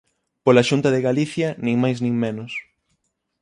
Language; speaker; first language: Galician; native; Galician